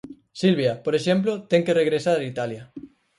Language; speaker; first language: Galician; native; Galician